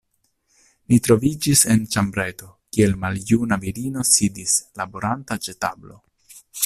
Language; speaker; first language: Esperanto; non-native, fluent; Italian